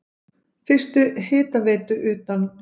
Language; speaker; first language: Icelandic; native; Icelandic